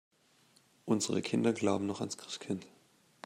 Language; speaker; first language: German; native; German